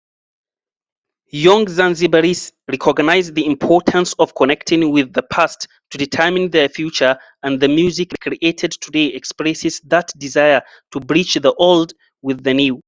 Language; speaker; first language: English; non-native, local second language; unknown